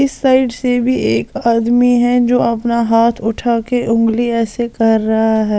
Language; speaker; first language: Hindi; non-native, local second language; Punjabi